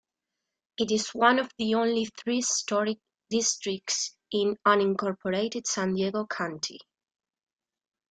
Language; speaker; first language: English; non-native, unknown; Spanish